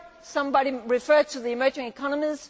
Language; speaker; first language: English; non-native, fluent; Danish